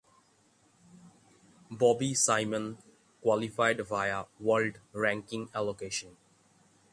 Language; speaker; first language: English; non-native, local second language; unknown